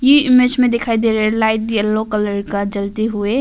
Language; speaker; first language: Hindi; non-native, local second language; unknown